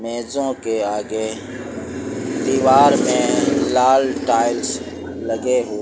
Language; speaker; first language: Hindi; native; Hindi